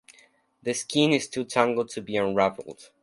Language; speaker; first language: English; non-native, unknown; Spanish